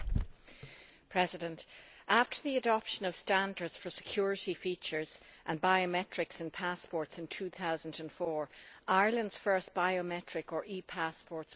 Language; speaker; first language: English; native; English